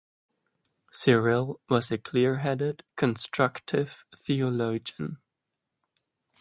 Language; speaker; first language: English; non-native, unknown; German